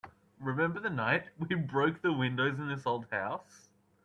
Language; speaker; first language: English; native; English